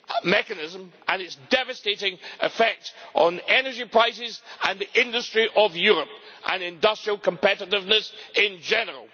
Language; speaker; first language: English; native; English